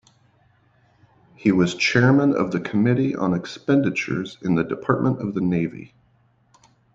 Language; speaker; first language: English; native; English